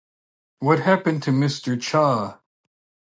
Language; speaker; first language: English; native; English